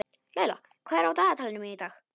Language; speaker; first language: Icelandic; non-native, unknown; Polish